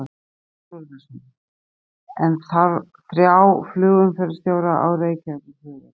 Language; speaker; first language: Icelandic; native; Icelandic